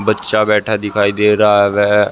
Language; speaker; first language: Hindi; native; Hindi